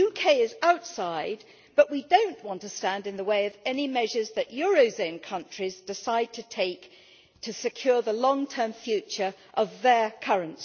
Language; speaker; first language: English; native; English